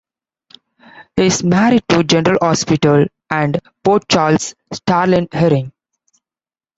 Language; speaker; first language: English; non-native, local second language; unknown